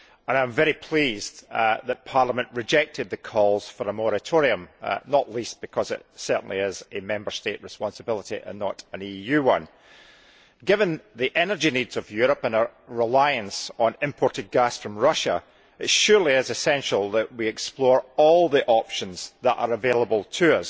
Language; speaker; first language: English; native; English